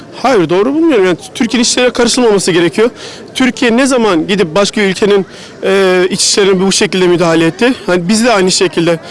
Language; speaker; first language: Turkish; native; Turkish